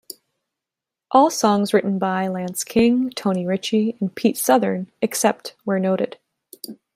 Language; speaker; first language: English; native; English